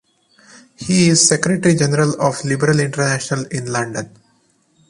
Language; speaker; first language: English; non-native, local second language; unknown